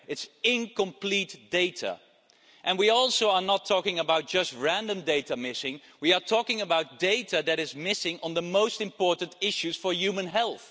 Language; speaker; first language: English; non-native, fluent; Dutch